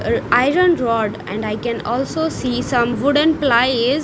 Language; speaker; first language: English; non-native, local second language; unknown